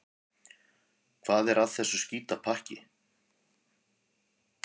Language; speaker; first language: Icelandic; native; Icelandic